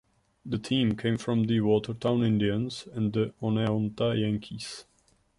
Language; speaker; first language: English; non-native, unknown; Czech